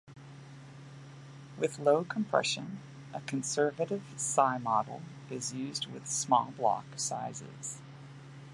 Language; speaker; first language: English; native; English